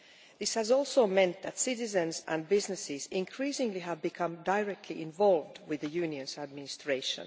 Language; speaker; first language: English; non-native, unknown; Finnish